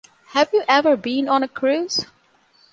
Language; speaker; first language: English; non-native, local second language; Divehi